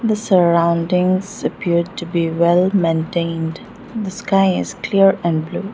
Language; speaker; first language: English; non-native, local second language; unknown